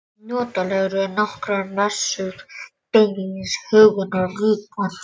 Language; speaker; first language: Icelandic; non-native, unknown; Polish